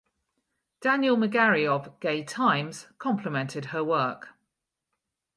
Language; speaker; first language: English; native; English